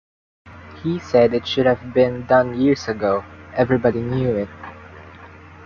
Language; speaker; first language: English; non-native, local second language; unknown